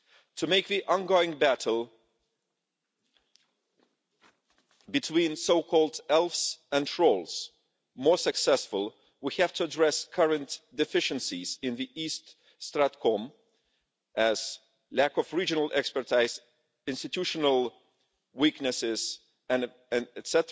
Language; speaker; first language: English; non-native, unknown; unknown